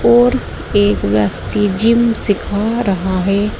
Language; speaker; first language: Hindi; native; Hindi